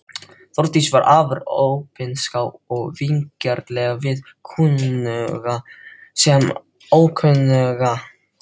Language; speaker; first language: Icelandic; non-native, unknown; Filipino